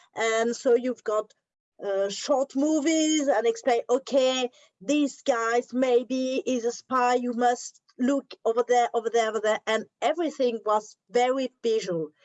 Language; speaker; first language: English; non-native, learner; French